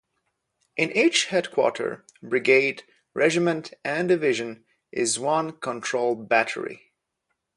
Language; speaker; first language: English; non-native, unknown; Polish